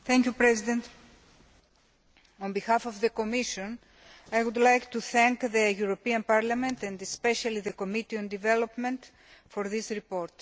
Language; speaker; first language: English; non-native, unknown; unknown